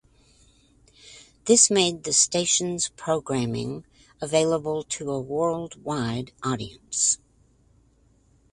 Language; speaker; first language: English; native; English